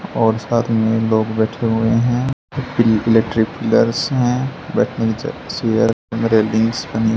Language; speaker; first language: Hindi; native; Hindi